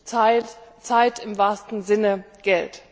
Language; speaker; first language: German; native; German